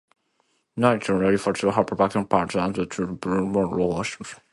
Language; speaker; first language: English; non-native, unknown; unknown